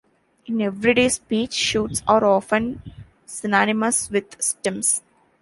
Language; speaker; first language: English; non-native, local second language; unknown